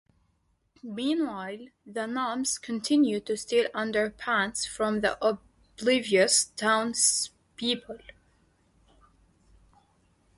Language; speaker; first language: English; native; English